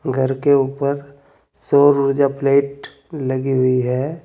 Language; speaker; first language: Hindi; native; Hindi